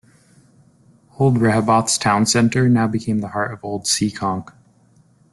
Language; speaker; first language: English; native; English